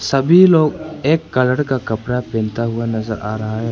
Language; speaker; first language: Hindi; non-native, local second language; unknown